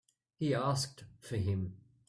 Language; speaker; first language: English; native; English